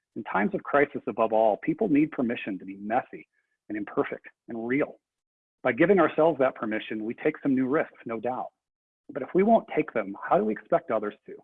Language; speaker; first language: English; native; English